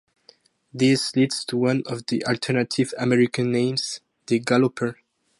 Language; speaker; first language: English; non-native, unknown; French